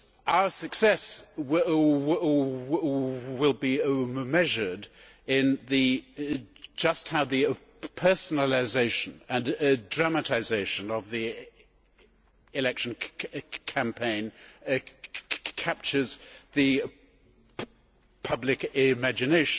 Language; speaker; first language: English; native; English